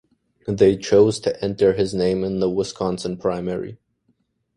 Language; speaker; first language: English; native; English